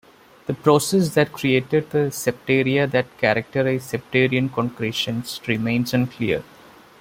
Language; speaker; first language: English; non-native, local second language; Malayalam